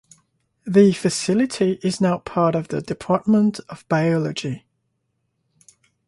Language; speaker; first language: English; non-native, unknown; French